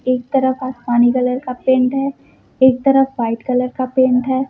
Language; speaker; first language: Hindi; native; Hindi